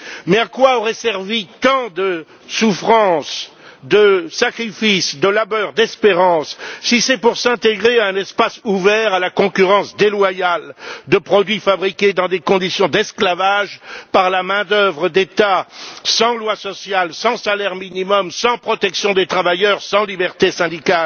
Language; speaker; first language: French; native; French